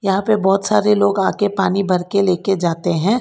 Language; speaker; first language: Hindi; non-native, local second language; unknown